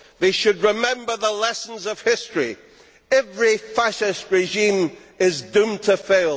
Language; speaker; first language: English; native; English